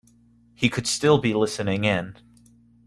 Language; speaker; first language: English; native; English